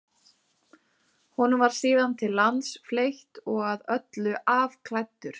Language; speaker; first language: Icelandic; native; Icelandic